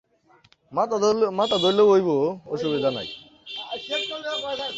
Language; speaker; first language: English; native; English